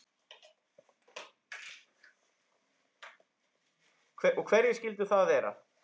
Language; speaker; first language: Icelandic; native; Icelandic